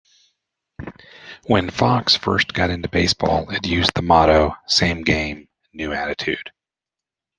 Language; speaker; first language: English; native; English